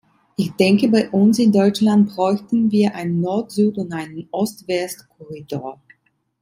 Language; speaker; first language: German; non-native, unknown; Italian